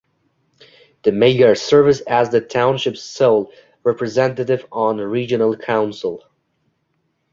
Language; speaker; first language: English; non-native, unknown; Uzbek